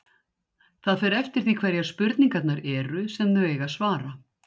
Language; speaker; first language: Icelandic; native; Icelandic